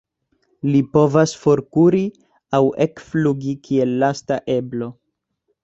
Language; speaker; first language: Esperanto; non-native, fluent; Spanish